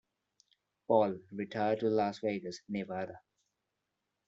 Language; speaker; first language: English; non-native, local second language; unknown